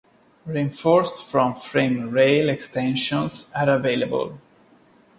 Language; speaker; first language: English; non-native, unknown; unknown